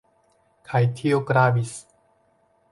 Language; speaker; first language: Esperanto; non-native, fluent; Chinese